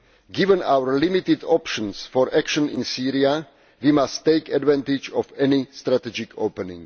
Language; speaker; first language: English; non-native, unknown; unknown